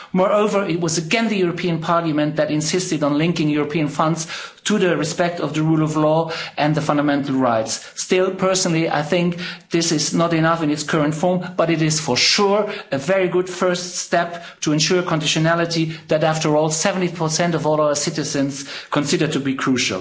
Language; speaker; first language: English; non-native, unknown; Luxembourgish